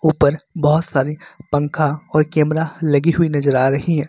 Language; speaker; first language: Hindi; native; Hindi